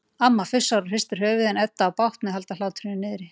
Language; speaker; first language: Icelandic; native; Icelandic